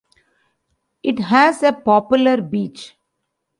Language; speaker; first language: English; non-native, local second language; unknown